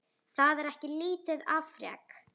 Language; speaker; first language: Icelandic; native; Icelandic